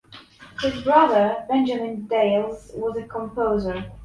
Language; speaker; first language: English; non-native, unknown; Polish